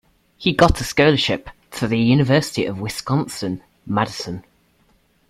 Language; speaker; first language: English; native; English